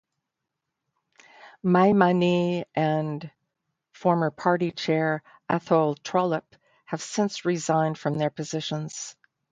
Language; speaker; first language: English; native; English